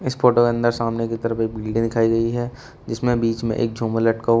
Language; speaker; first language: Hindi; native; Hindi